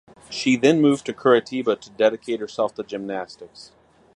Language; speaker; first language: English; native; English